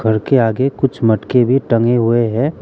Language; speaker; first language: Hindi; non-native, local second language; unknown